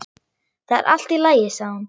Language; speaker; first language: Icelandic; non-native, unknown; German